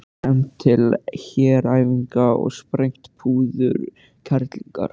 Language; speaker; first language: Icelandic; native; Icelandic